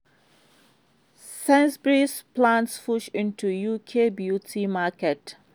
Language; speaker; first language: English; non-native, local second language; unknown